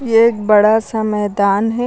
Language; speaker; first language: Hindi; native; Hindi